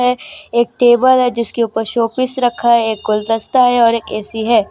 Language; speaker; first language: Hindi; non-native, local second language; Gujarati